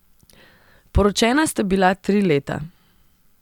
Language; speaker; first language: Slovenian; non-native, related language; Serbian